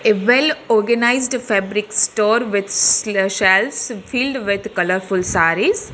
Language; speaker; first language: English; non-native, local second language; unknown